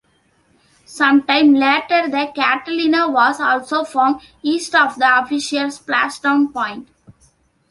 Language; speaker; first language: English; non-native, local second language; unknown